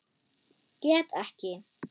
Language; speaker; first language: Icelandic; non-native, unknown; German